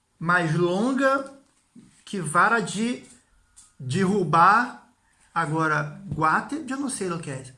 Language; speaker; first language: Portuguese; non-native, learner; Spanish